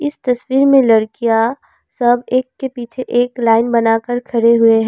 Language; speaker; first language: Hindi; non-native, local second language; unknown